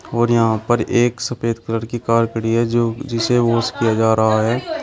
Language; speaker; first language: Hindi; native; Hindi